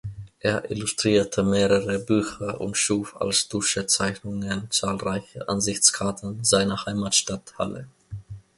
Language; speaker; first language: German; non-native, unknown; Finnish